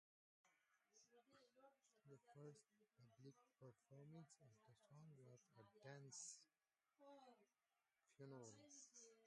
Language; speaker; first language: English; non-native, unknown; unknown